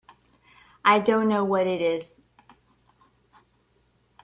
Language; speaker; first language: English; native; English